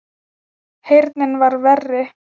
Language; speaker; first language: Icelandic; non-native, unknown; Thai